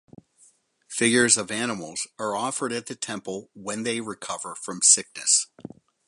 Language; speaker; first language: English; native; English